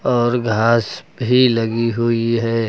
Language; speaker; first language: Hindi; native; Hindi